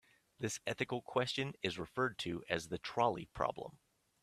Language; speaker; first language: English; native; English